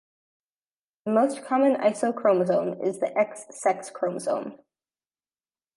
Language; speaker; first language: English; native; English